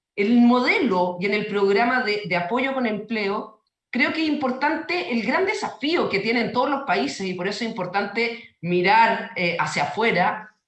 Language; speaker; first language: Spanish; native; Spanish